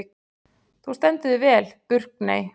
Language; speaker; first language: Icelandic; native; Icelandic